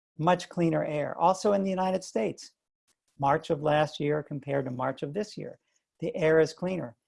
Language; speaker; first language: English; native; English